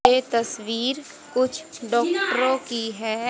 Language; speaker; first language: Hindi; native; Hindi